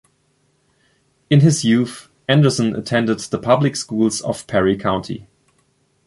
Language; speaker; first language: English; non-native, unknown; German